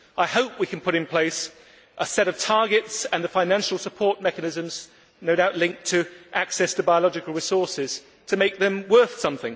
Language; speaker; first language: English; native; English